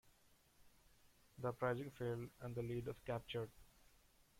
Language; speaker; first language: English; non-native, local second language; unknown